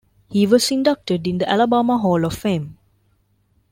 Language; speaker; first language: English; non-native, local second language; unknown